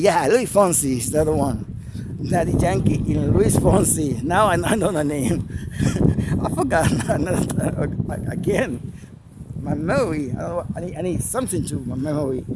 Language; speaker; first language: English; non-native, fluent; Spanish